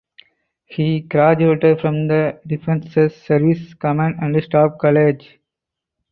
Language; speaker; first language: English; non-native, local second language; Tamil